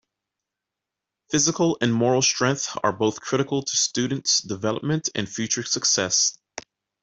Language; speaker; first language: English; native; English